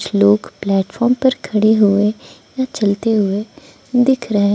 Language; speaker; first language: Hindi; non-native, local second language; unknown